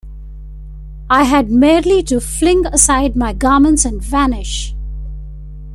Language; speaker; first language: English; non-native, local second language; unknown